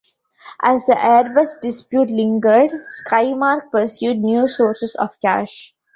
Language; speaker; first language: English; non-native, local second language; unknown